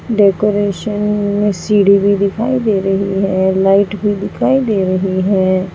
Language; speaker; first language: Hindi; native; Hindi